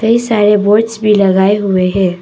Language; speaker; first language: Hindi; non-native, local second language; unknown